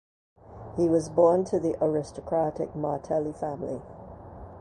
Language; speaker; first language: English; native; English